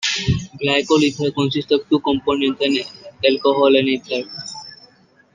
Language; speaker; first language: English; non-native, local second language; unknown